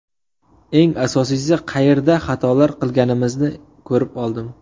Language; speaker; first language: Uzbek; native; Uzbek